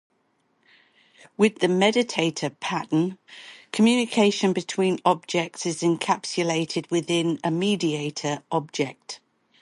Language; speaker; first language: English; native; English